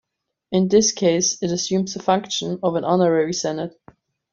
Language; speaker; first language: English; non-native, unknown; German